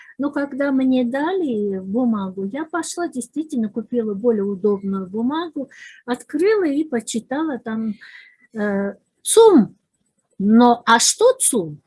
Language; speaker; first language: Russian; non-native, local second language; Azerbaijani